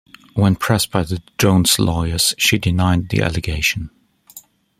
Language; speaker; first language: English; non-native, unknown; German